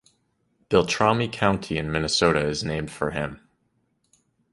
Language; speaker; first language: English; native; English